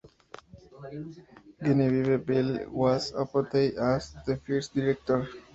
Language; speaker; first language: English; non-native, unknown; Spanish